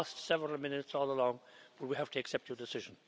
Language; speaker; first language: English; native; English